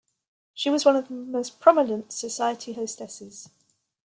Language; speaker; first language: English; native; English